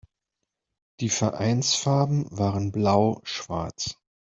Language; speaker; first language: German; non-native, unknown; Spanish